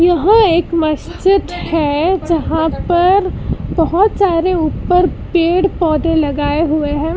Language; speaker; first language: Hindi; non-native, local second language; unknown